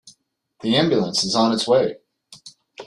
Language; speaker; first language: English; native; English